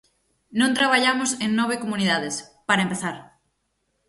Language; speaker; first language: Galician; native; Galician